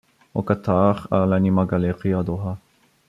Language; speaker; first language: French; non-native, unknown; Bulgarian